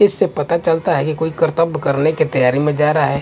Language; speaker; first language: Hindi; non-native, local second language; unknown